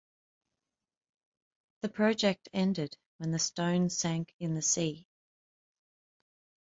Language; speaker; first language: English; native; English